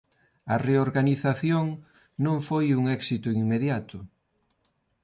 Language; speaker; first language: Galician; non-native, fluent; Spanish